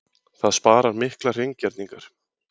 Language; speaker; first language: Icelandic; native; Icelandic